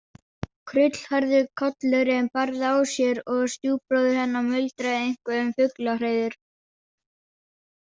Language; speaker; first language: Icelandic; non-native, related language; Danish